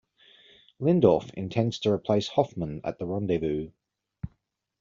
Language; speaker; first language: English; native; English